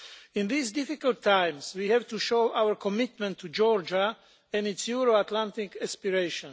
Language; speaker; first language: English; non-native, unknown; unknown